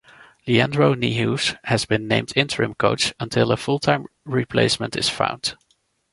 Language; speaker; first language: English; non-native, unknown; Dutch